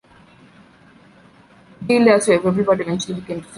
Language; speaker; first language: English; non-native, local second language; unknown